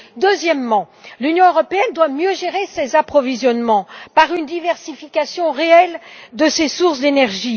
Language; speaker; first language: French; native; French